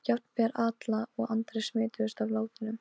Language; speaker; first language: Icelandic; non-native, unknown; Polish